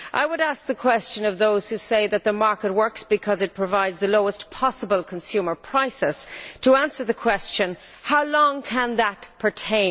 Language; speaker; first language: English; native; English